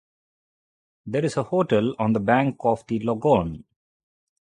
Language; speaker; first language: English; non-native, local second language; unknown